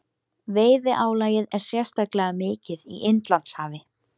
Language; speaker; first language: Icelandic; native; Icelandic